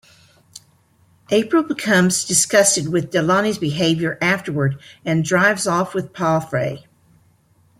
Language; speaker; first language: English; native; English